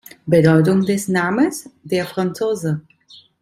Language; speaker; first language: German; non-native, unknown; Italian